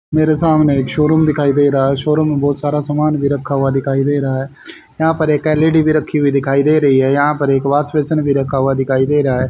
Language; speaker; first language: Hindi; native; Hindi